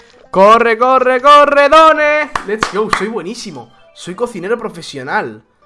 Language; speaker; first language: Spanish; native; Spanish